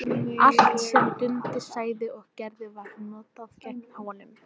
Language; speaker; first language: Icelandic; non-native, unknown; English